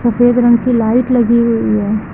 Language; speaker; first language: Hindi; native; Hindi